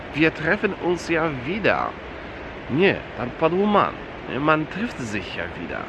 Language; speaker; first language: German; non-native, fluent; Polish